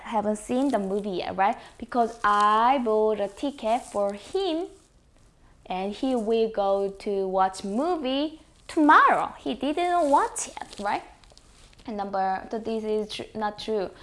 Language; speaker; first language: English; non-native, fluent; Korean